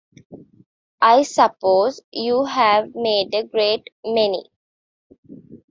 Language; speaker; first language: English; non-native, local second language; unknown